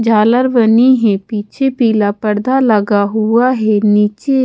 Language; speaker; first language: Hindi; native; Hindi